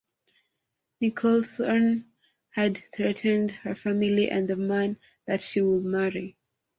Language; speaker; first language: English; non-native, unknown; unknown